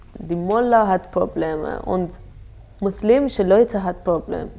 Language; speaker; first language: German; non-native, learner; Persian